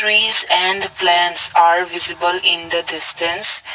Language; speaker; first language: English; non-native, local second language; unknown